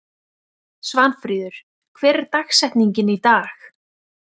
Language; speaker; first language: Icelandic; native; Icelandic